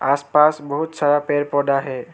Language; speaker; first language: Hindi; non-native, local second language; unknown